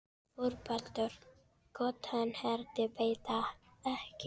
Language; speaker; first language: Icelandic; non-native, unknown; Filipino